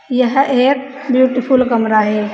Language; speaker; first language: Hindi; native; Hindi